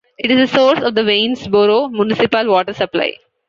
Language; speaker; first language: English; non-native, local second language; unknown